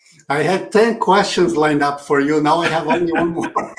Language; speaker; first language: English; non-native, fluent; Portuguese